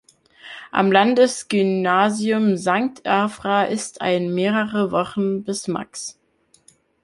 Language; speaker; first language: German; native; German